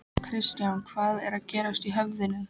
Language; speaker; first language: Icelandic; non-native, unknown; Polish